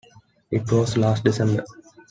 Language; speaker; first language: English; non-native, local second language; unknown